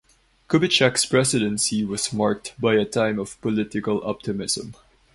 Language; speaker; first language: English; non-native, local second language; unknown